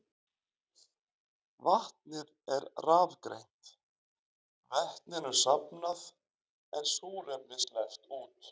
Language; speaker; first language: Icelandic; native; Icelandic